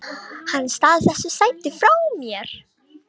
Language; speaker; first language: Icelandic; non-native, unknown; Romanian